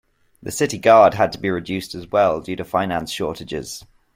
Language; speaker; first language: English; native; English